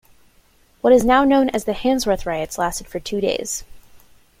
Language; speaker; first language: English; native; English